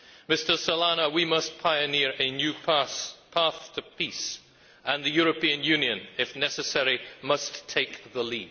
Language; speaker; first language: English; native; English